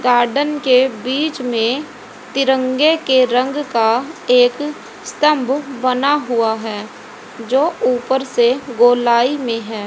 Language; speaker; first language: Hindi; native; Hindi